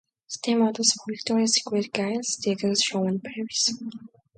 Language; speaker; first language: English; non-native, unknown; Mongolian